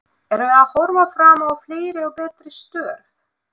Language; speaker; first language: Icelandic; non-native, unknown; Russian